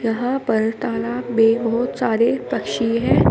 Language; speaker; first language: Hindi; native; Hindi